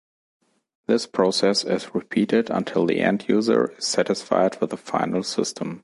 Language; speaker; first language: English; non-native, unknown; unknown